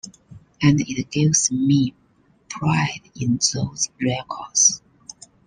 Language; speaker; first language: English; non-native, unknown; Chinese